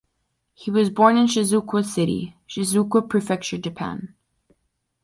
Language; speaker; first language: English; native; English